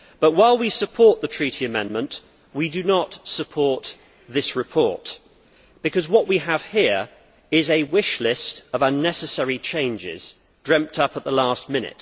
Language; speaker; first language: English; native; English